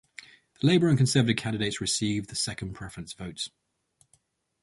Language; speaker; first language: English; native; English